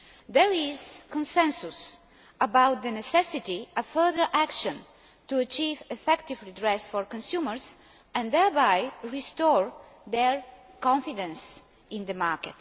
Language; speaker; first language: English; non-native, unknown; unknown